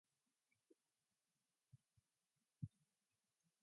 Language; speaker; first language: English; non-native, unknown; Mongolian